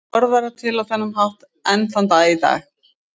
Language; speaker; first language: Icelandic; native; Icelandic